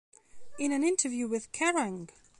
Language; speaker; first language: English; non-native, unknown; Belarusian